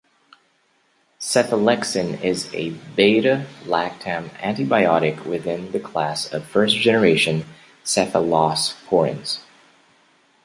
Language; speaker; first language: English; non-native, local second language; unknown